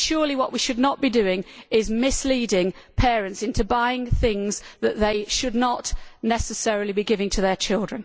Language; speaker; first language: English; native; English